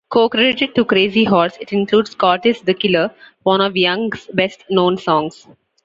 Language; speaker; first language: English; non-native, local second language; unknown